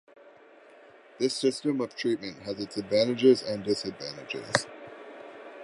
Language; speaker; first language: English; native; English